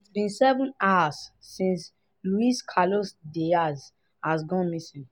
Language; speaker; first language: English; non-native, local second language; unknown